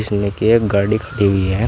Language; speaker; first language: Hindi; native; Hindi